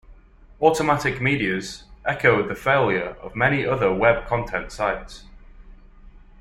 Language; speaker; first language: English; native; English